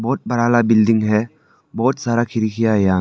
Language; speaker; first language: Hindi; non-native, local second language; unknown